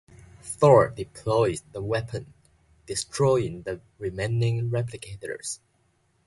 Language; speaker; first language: English; non-native, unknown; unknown